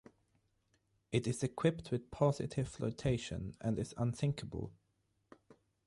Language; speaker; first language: English; non-native, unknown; German